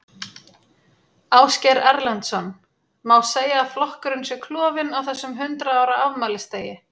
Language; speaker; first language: Icelandic; native; Icelandic